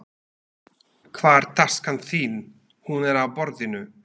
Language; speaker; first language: Icelandic; non-native, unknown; Slovak